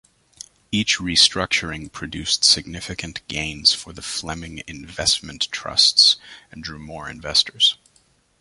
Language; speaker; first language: English; native; English